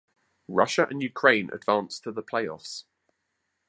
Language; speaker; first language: English; native; English